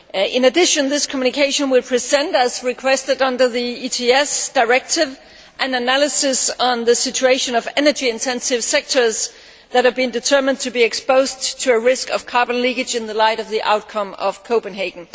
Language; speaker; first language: English; non-native, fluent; Danish